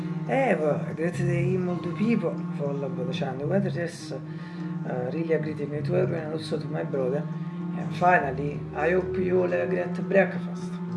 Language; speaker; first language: English; non-native, learner; Italian